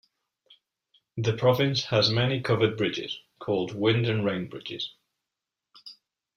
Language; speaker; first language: English; non-native, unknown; Catalan